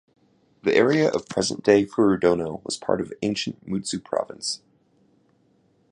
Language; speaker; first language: English; native; English